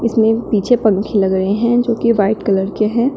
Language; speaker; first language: Hindi; native; Hindi